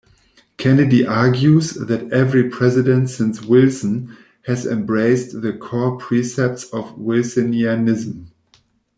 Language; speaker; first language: English; non-native, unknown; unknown